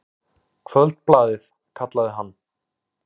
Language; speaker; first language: Icelandic; native; Icelandic